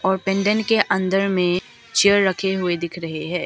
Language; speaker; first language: Hindi; early bilingual, other home language; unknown